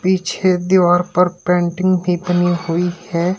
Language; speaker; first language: Hindi; native; Hindi